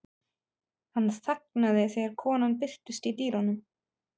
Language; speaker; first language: Icelandic; non-native, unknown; German